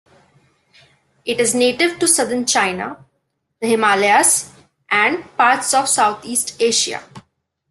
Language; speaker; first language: English; non-native, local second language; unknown